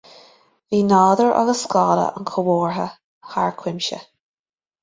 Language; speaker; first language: Irish; native; Irish